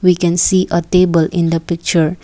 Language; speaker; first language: English; non-native, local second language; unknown